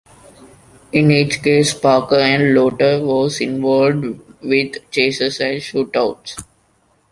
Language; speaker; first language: English; non-native, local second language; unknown